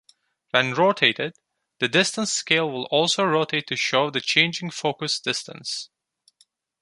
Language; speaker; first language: English; non-native, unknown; Turkish